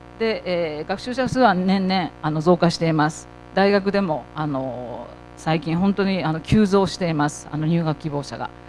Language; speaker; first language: Japanese; native; Japanese